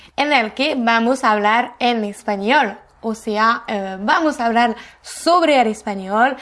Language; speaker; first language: Spanish; non-native, learner; French